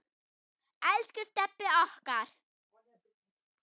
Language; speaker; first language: Icelandic; non-native, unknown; German